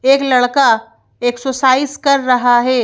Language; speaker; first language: Hindi; native; Hindi